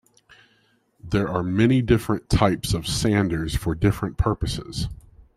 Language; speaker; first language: English; native; English